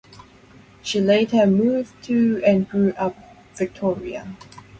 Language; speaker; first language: English; non-native, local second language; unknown